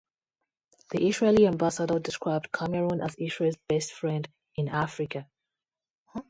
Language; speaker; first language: English; non-native, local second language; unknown